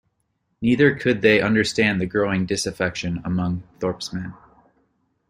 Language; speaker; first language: English; native; English